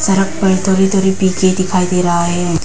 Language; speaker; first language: Hindi; non-native, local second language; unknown